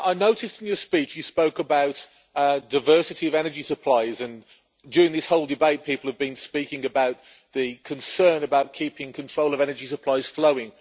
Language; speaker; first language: English; native; English